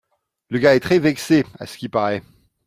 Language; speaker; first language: French; non-native, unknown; Dutch